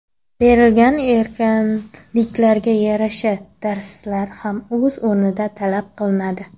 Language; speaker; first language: Uzbek; non-native, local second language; Kara-Kalpak